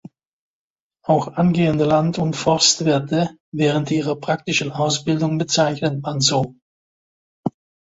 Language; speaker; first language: German; non-native, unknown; Dutch